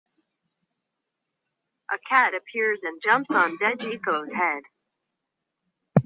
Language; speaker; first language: English; non-native, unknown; Chinese